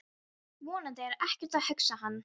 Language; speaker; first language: Icelandic; non-native, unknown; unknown